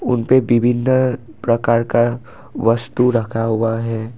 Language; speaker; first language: Hindi; non-native, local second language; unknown